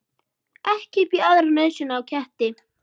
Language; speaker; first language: Icelandic; native; Icelandic